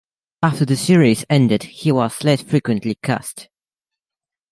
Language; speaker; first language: English; native; English